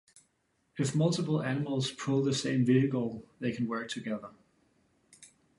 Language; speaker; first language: English; non-native, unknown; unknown